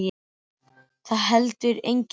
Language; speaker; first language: Icelandic; native; Icelandic